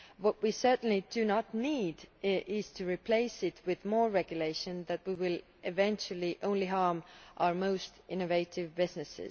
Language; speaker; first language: English; non-native, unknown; Estonian